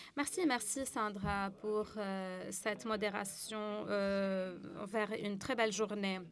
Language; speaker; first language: French; non-native, fluent; English